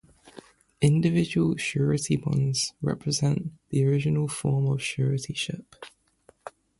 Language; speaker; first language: English; native; English